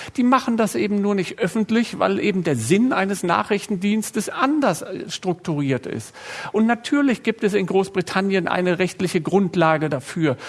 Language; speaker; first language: German; native; German